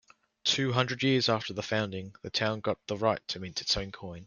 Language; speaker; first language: English; native; English